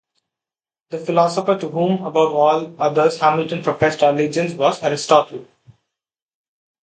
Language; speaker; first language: English; non-native, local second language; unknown